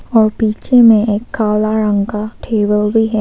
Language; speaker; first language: Hindi; non-native, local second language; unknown